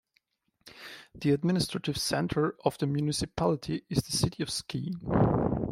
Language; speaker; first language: English; non-native, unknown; German